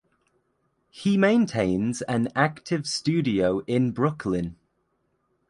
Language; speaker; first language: English; native; English